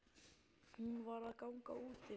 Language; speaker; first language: Icelandic; native; Icelandic